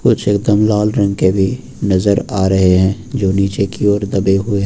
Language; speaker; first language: Hindi; native; Hindi